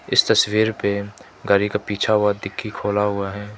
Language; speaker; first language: Hindi; non-native, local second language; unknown